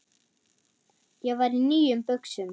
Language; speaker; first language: Icelandic; non-native, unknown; German